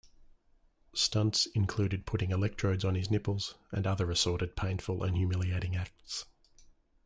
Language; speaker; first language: English; native; English